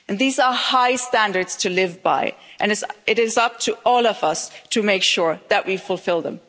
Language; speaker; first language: English; non-native, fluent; German